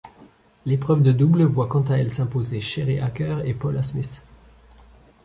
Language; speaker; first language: French; native; French